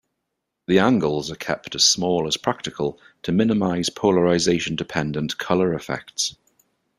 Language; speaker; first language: English; native; English